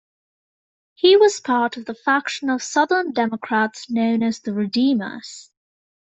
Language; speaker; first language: English; native; English